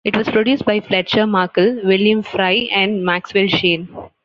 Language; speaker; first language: English; non-native, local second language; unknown